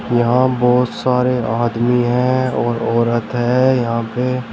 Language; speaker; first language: Hindi; native; Hindi